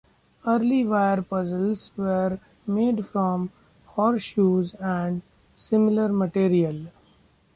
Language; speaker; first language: English; non-native, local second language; Marathi